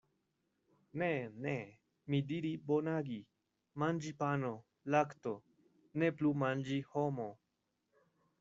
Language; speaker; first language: Esperanto; non-native, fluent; Spanish